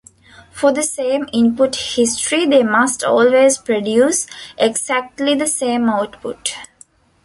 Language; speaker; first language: English; non-native, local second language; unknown